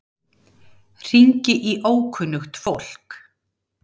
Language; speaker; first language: Icelandic; native; Icelandic